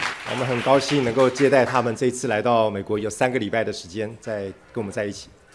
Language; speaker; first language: Chinese; native; Chinese